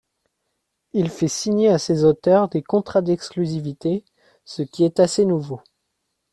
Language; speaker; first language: French; native; French